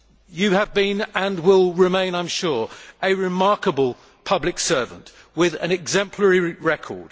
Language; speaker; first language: English; native; English